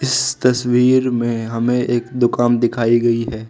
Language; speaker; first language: Hindi; non-native, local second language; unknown